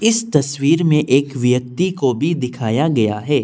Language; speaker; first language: Hindi; non-native, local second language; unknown